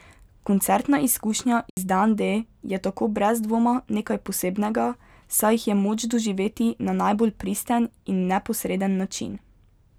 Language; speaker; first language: Slovenian; native; Slovenian